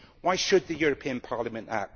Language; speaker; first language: English; native; English